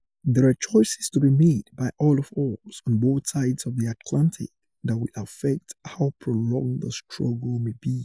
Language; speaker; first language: English; non-native, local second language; Yoruba